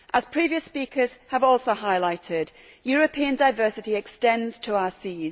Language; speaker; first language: English; native; English